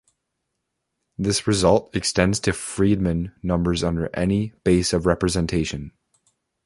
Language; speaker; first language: English; native; English